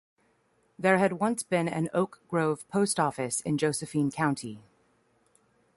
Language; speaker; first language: English; native; English